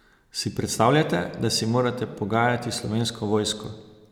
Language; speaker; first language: Slovenian; native; Slovenian